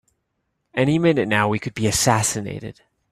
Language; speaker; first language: English; native; English